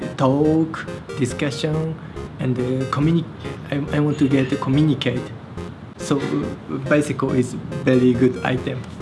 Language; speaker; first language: English; non-native, learner; Japanese